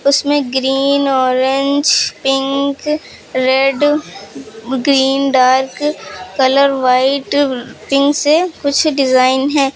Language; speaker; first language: Hindi; native; Hindi